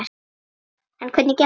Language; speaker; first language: Icelandic; native; Icelandic